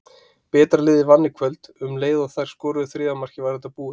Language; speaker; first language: Icelandic; native; Icelandic